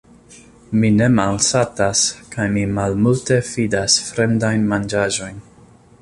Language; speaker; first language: Esperanto; non-native, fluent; English